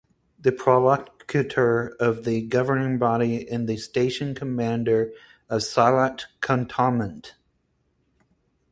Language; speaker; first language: English; native; English